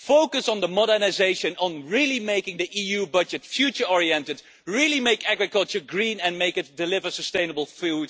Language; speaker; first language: English; non-native, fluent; Dutch